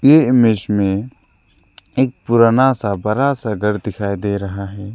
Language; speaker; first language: Hindi; non-native, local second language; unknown